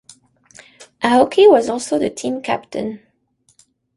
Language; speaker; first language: English; non-native, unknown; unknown